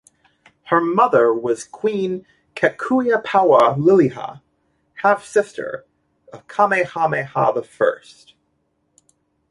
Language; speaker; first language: English; native; English